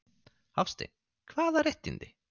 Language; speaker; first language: Icelandic; non-native, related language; Swedish